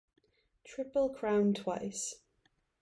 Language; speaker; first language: English; native; English